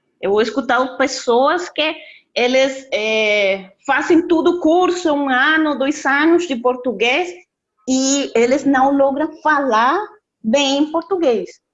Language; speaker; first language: Portuguese; non-native, learner; Spanish